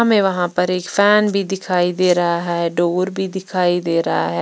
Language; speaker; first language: Hindi; non-native, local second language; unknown